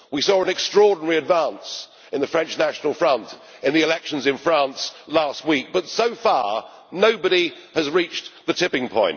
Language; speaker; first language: English; native; English